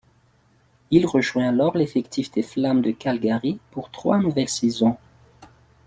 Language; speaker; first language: French; non-native, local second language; Malagasy